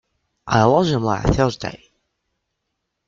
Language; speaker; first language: English; native; English